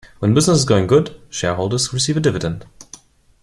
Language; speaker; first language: English; non-native, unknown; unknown